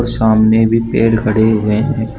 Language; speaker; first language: Hindi; native; Hindi